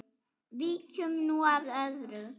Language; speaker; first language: Icelandic; non-native, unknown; German